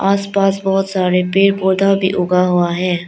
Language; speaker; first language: Hindi; non-native, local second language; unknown